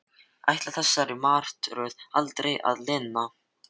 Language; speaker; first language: Icelandic; non-native, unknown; Filipino